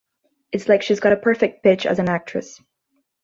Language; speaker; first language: English; non-native, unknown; Portuguese